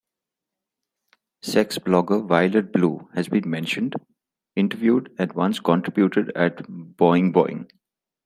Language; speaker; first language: English; non-native, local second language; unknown